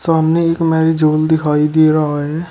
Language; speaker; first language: Hindi; native; Hindi